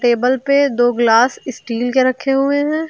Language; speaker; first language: Hindi; native; Hindi